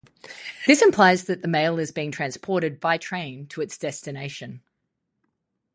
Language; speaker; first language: English; native; English